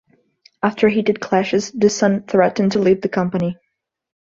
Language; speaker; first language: English; non-native, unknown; Portuguese